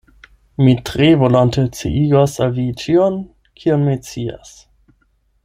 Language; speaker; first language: Esperanto; non-native, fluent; German